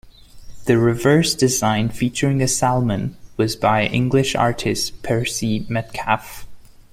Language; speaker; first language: English; non-native, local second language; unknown